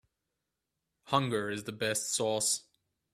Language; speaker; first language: English; native; English